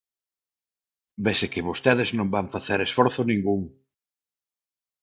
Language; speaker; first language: Galician; non-native, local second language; Spanish